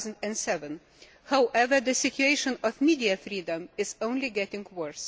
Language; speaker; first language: English; non-native, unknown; Lithuanian